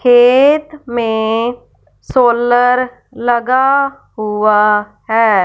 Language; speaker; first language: Hindi; non-native, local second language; Punjabi